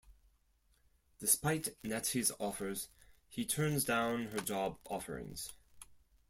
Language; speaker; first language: English; non-native, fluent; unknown